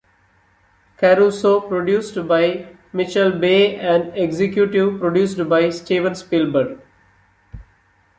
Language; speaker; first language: English; non-native, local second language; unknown